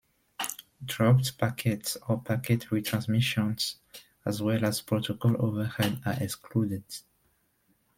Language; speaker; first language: English; non-native, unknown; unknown